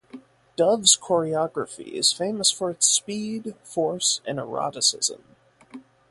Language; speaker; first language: English; native; English